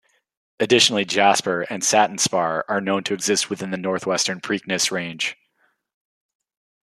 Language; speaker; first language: English; native; English